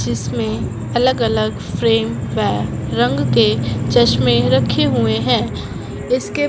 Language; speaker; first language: Hindi; non-native, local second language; Punjabi